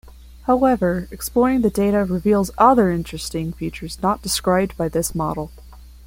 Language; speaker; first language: English; non-native, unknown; Spanish